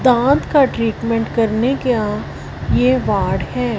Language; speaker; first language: Hindi; non-native, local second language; Punjabi